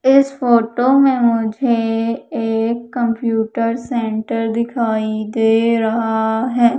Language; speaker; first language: Hindi; native; Hindi